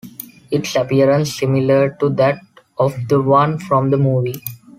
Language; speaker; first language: English; non-native, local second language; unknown